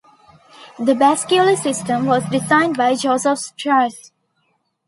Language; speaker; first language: English; non-native, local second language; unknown